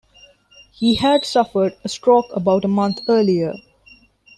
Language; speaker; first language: English; non-native, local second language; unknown